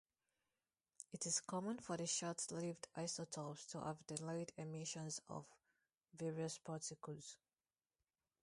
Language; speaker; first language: English; non-native, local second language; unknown